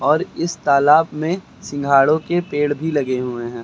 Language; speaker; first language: Hindi; native; Hindi